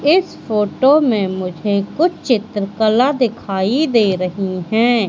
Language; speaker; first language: Hindi; native; Hindi